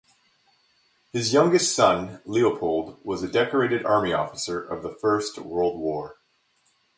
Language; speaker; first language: English; native; English